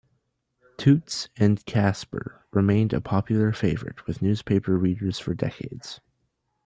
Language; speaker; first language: English; native; English